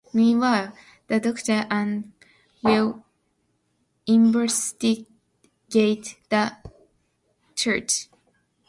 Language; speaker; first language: English; non-native, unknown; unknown